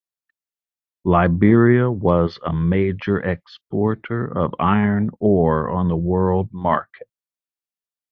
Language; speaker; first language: English; native; English